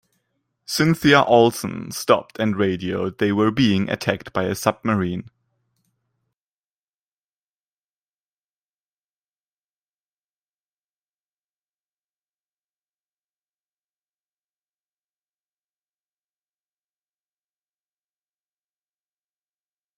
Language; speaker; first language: English; non-native, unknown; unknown